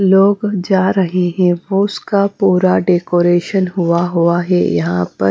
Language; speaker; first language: Hindi; non-native, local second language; Punjabi